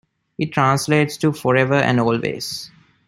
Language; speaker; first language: English; non-native, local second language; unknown